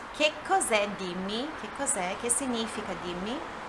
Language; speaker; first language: Italian; non-native, fluent; Portuguese